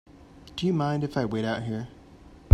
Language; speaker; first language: English; native; English